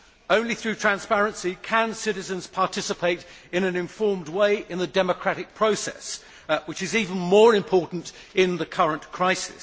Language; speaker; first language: English; native; English